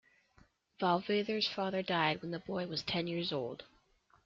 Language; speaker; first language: English; native; English